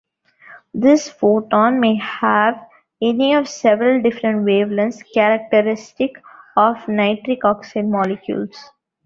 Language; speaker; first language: English; non-native, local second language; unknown